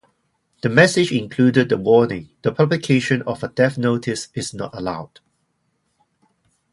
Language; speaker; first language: English; non-native, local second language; Cantonese